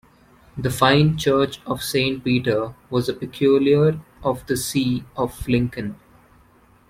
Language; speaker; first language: English; non-native, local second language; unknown